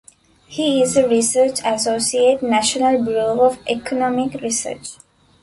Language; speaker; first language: English; non-native, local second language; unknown